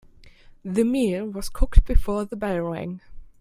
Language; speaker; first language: English; non-native, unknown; German